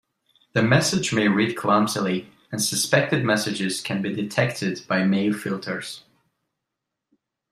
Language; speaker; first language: English; non-native, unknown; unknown